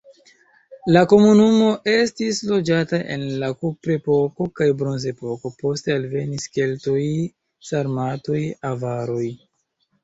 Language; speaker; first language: Esperanto; non-native, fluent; Chinese